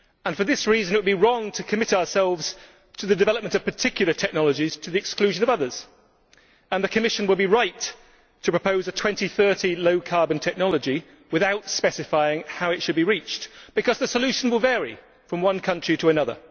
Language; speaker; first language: English; native; English